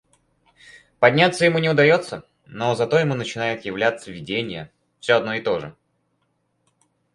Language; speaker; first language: Russian; native; Russian